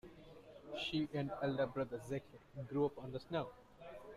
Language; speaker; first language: English; non-native, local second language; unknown